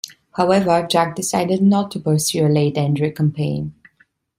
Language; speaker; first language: English; non-native, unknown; Italian